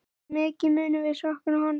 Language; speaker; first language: Icelandic; native; Icelandic